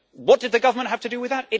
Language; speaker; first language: English; native; English